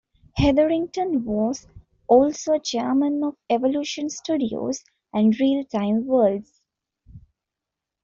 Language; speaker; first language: English; non-native, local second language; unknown